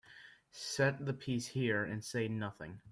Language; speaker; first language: English; native; English